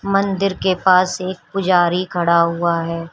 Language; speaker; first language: Hindi; native; Hindi